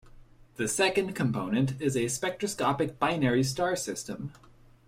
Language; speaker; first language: English; native; English